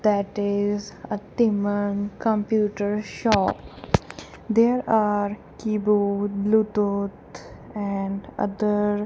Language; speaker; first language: English; non-native, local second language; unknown